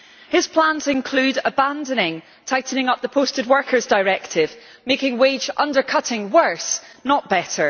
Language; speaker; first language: English; native; English